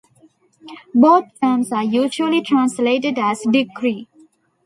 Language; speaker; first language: English; non-native, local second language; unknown